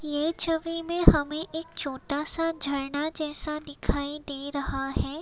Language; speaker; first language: Hindi; non-native, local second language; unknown